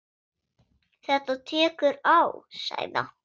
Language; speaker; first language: Icelandic; non-native, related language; Swedish